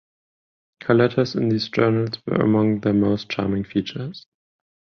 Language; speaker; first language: English; non-native, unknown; German